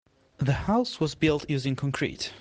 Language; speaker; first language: English; non-native, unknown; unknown